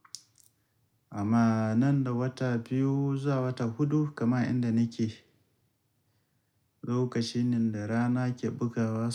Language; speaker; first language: Hausa; native; Hausa